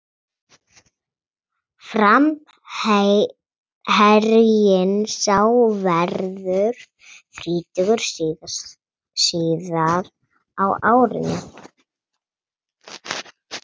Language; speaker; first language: Icelandic; native; Icelandic